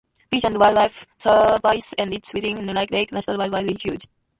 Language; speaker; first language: English; non-native, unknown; Japanese